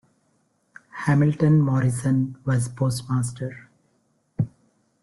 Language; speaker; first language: English; non-native, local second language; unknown